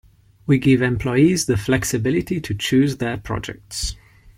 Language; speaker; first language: English; non-native, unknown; Ligurian